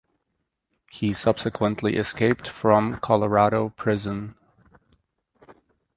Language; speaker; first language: English; native; English